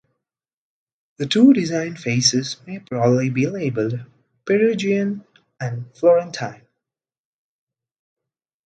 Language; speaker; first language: English; non-native, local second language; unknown